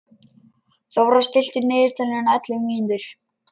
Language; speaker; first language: Icelandic; non-native, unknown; Lithuanian